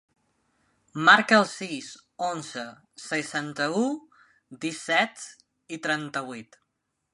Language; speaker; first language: Catalan; non-native, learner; Spanish